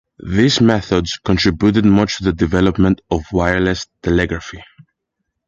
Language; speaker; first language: English; non-native, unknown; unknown